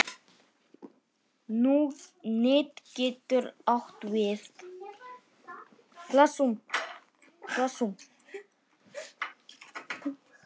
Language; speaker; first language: Icelandic; non-native, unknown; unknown